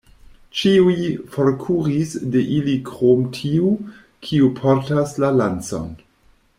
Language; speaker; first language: Esperanto; non-native, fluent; German